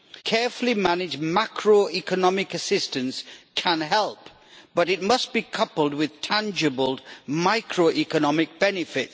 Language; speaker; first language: English; native; English